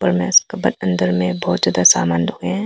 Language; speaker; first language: Hindi; non-native, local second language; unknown